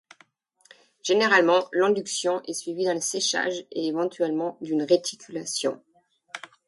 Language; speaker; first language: French; non-native, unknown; German